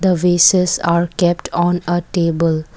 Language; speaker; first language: English; non-native, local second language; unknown